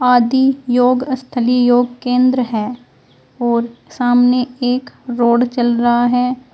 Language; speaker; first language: Hindi; native; Hindi